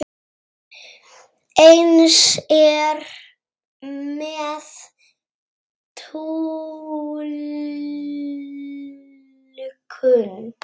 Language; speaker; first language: Icelandic; native; Icelandic